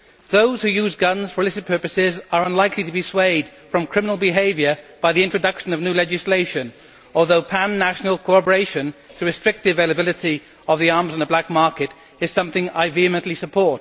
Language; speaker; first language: English; native; English